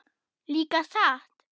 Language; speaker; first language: Icelandic; non-native, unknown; German